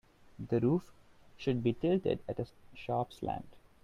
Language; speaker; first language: English; non-native, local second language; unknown